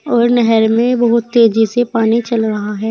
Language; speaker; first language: Hindi; native; Hindi